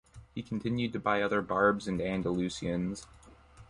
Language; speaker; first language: English; native; English